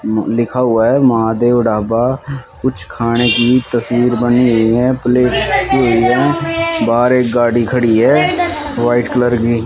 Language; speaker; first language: Hindi; native; Hindi